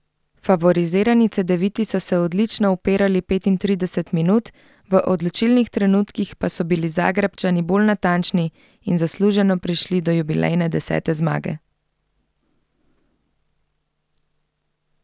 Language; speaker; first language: Slovenian; native; Slovenian